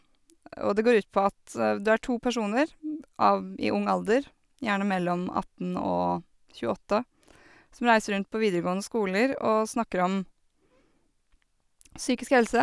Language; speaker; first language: Norwegian; native; Norwegian